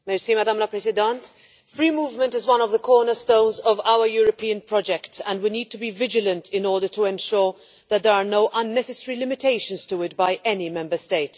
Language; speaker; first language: English; non-native, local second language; Maltese